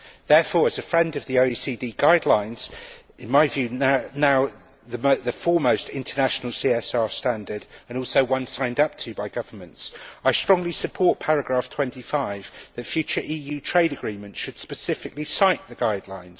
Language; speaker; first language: English; native; English